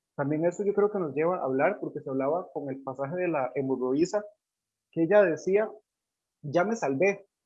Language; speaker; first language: Spanish; native; Spanish